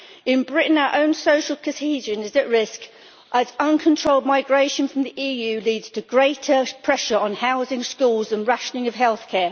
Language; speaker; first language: English; native; English